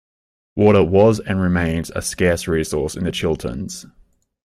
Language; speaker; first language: English; native; English